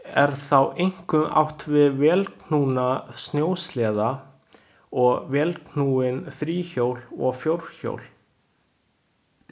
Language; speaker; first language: Icelandic; non-native, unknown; Chinese